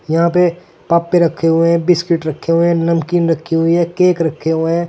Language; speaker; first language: Hindi; native; Hindi